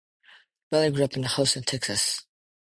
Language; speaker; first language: English; non-native, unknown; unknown